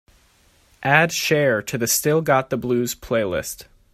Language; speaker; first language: English; native; English